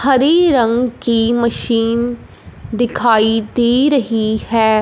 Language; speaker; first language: Hindi; non-native, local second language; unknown